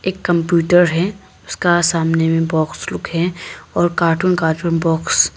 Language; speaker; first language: Hindi; non-native, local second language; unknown